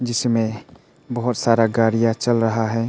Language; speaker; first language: Hindi; non-native, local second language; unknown